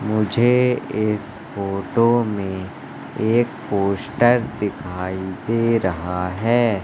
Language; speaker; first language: Hindi; native; Hindi